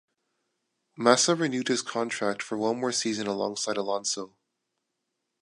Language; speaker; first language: English; non-native, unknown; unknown